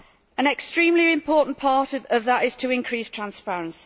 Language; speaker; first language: English; native; English